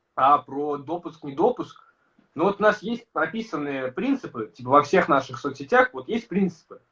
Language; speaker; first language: Russian; native; Russian